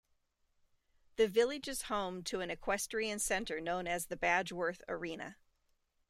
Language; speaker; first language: English; native; English